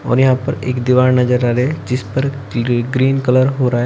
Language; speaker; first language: Hindi; native; Hindi